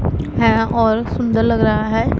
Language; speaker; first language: Hindi; non-native, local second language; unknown